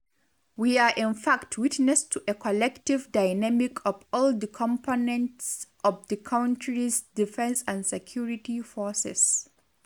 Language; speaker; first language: English; non-native, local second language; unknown